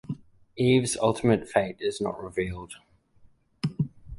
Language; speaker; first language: English; native; English